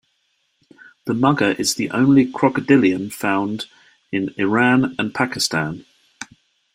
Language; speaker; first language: English; native; English